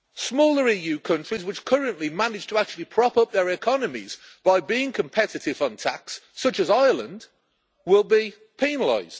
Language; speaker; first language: English; native; English